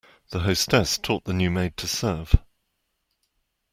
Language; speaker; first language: English; native; English